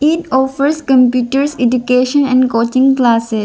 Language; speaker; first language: English; non-native, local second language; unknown